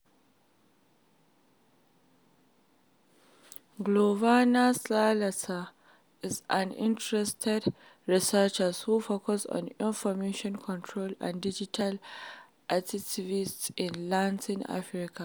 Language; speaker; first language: English; non-native, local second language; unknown